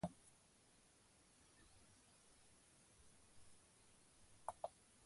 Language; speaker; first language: English; native; English